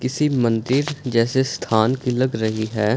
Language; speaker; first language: Hindi; non-native, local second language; Punjabi